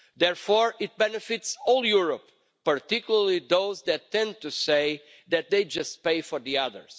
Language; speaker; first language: English; non-native, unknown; Portuguese